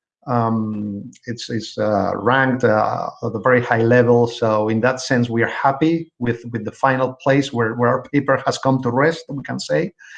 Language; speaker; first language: English; non-native, fluent; Spanish